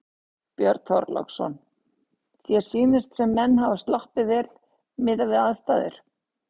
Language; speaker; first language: Icelandic; native; Icelandic